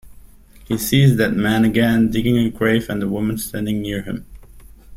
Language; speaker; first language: English; non-native, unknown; German